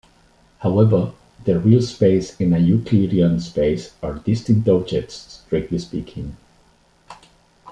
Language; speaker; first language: English; non-native, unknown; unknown